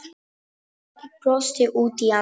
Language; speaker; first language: Icelandic; non-native, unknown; Polish